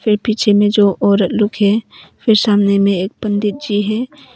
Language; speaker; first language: Hindi; non-native, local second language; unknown